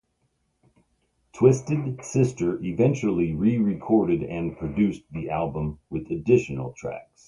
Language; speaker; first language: English; native; English